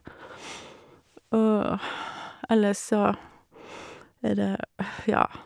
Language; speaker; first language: Norwegian; native; Norwegian